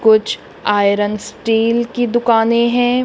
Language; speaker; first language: Hindi; non-native, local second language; Punjabi